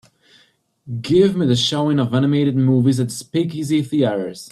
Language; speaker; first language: English; native; English